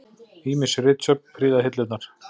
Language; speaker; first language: Icelandic; native; Icelandic